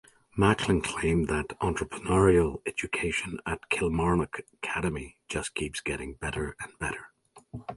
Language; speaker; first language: English; native; English